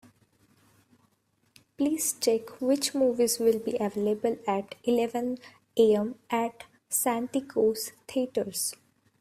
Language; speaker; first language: English; non-native, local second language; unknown